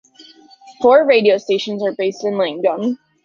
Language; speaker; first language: English; native; English